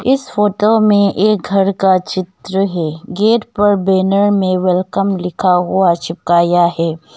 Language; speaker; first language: Hindi; non-native, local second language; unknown